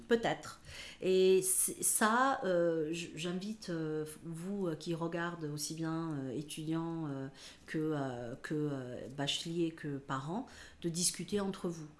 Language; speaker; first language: French; early bilingual, other home language; Chinese